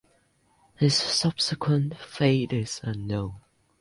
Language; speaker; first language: English; non-native, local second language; Cantonese